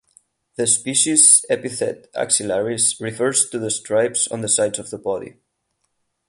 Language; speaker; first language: English; non-native, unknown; Catalan